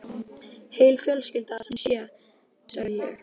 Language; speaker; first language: Icelandic; native; Icelandic